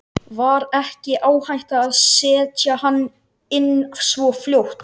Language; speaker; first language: Icelandic; native; Icelandic